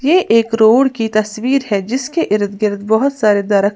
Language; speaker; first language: Hindi; native; Hindi